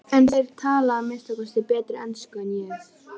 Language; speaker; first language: Icelandic; native; Icelandic